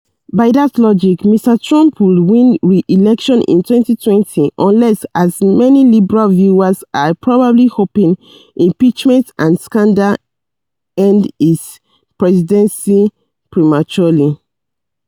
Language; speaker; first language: English; non-native, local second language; Yoruba